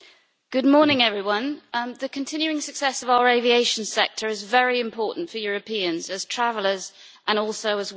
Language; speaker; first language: English; native; English